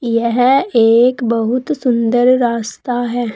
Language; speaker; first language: Hindi; native; Hindi